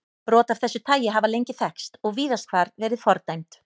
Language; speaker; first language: Icelandic; native; Icelandic